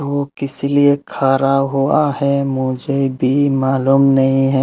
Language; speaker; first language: Hindi; non-native, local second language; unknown